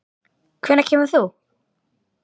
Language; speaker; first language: Icelandic; native; Icelandic